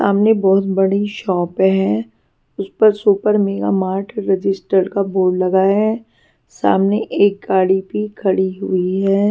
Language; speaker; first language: Hindi; non-native, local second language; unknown